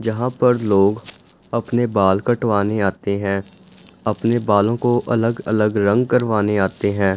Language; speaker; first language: Hindi; non-native, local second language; Punjabi